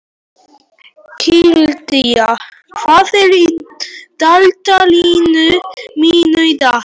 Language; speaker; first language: Icelandic; non-native, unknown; Polish